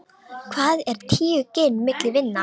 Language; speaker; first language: Icelandic; non-native, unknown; Romanian